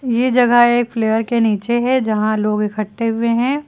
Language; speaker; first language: Hindi; native; Hindi